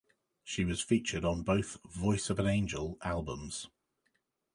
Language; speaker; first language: English; native; English